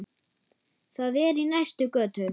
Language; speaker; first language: Icelandic; non-native, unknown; German